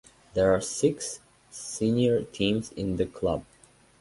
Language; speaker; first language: English; non-native, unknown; Serbian